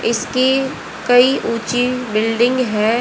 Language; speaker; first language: Hindi; native; Hindi